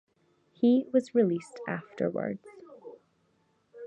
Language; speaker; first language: English; native; English